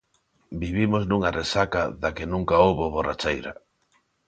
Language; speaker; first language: Galician; non-native, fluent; Spanish